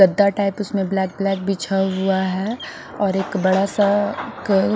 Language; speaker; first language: Hindi; non-native, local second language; Punjabi